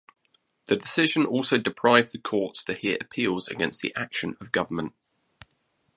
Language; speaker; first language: English; native; English